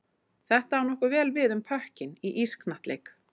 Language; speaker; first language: Icelandic; native; Icelandic